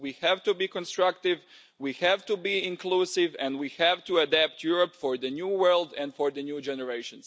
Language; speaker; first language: English; non-native, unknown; Croatian